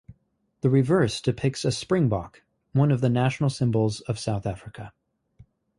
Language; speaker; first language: English; native; English